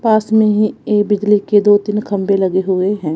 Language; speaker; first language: Hindi; non-native, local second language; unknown